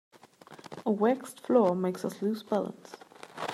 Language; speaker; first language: English; non-native, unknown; German